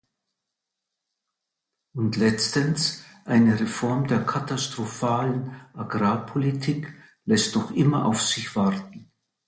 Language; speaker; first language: German; native; German